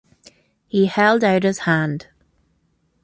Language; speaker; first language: English; native; English